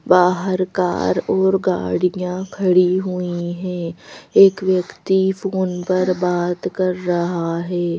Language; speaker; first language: Hindi; native; Hindi